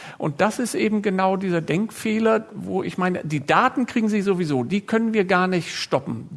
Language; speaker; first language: German; native; German